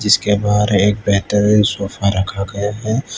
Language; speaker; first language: Hindi; non-native, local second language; Gujarati